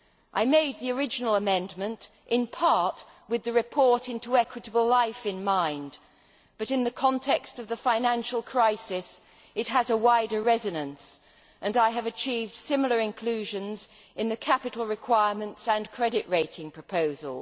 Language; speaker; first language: English; native; English